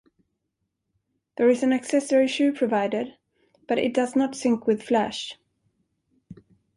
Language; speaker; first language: English; non-native, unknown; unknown